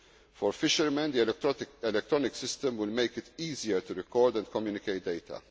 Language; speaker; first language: English; non-native, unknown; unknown